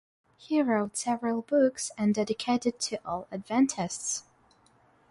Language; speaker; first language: English; non-native, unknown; Russian